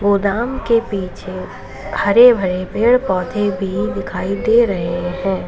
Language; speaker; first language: Hindi; native; Hindi